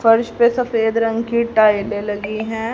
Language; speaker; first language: Hindi; native; Hindi